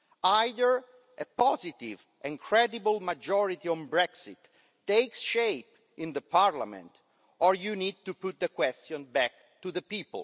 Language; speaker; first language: English; non-native, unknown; Italian